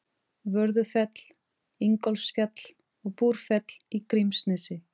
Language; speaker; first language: Icelandic; non-native, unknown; Portuguese